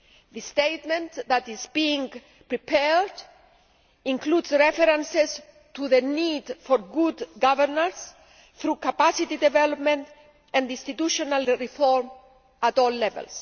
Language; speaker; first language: English; non-native, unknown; Greek